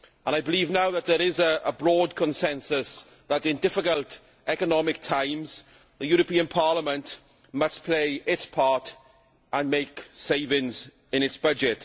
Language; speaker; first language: English; native; English